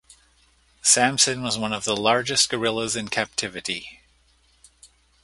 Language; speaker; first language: English; native; English